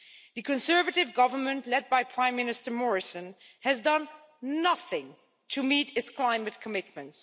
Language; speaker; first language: English; non-native, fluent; Dutch